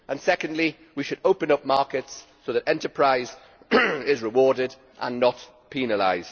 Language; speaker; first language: English; native; English